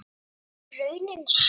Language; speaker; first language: Icelandic; native; Icelandic